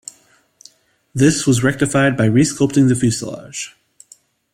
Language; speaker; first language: English; native; English